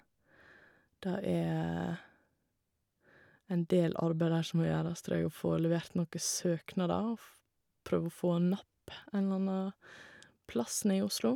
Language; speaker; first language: Norwegian; native; Norwegian